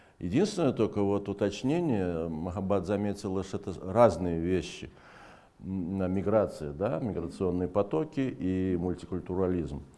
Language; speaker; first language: Russian; native; Russian